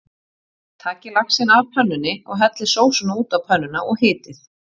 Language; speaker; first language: Icelandic; native; Icelandic